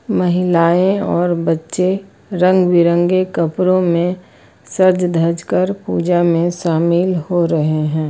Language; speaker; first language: Hindi; native; Hindi